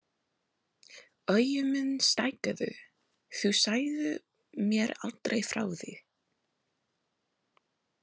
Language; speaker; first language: Icelandic; non-native, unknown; English